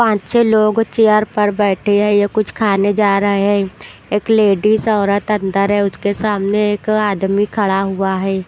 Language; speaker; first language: Hindi; non-native, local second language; Punjabi